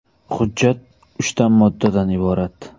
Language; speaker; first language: Uzbek; non-native, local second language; Kara-Kalpak